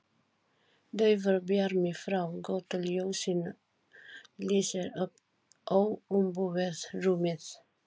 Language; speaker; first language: Icelandic; non-native, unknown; Filipino